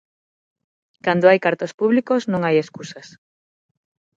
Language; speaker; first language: Galician; non-native, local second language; Spanish